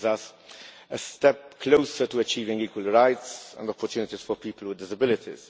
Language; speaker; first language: English; non-native, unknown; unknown